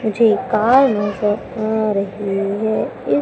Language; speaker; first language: Hindi; native; Hindi